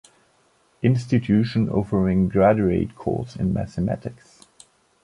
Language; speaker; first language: English; non-native, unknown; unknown